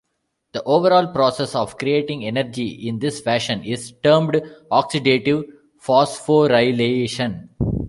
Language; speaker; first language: English; non-native, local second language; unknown